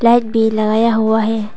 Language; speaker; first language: Hindi; non-native, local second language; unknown